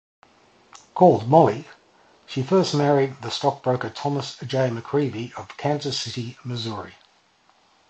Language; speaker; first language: English; native; English